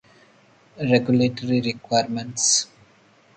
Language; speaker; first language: English; non-native, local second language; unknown